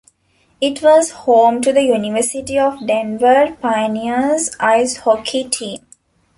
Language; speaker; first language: English; non-native, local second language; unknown